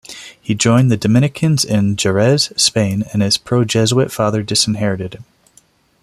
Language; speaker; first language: English; non-native, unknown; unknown